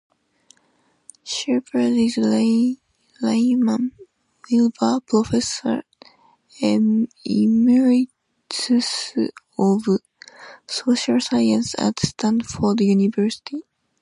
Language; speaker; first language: English; non-native, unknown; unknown